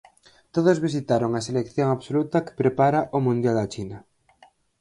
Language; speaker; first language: Galician; native; Galician